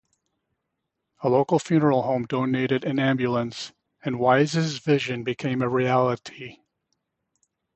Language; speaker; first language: English; native; English